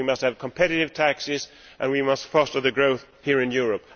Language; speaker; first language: English; non-native, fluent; Swedish